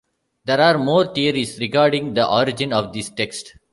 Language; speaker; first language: English; non-native, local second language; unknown